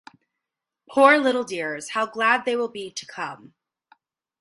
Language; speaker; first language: English; native; English